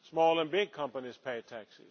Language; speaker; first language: English; non-native, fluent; Swedish